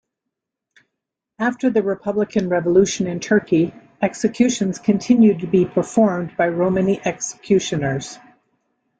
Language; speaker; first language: English; native; English